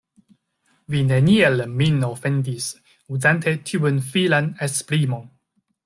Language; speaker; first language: Esperanto; non-native, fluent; Chinese